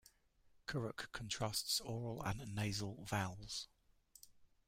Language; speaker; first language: English; native; English